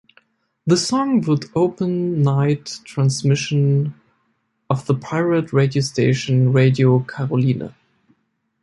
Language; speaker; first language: English; non-native, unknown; German